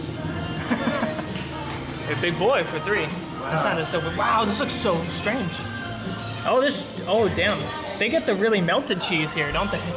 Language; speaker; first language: English; native; English